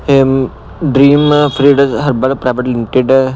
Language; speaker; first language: Hindi; non-native, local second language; Punjabi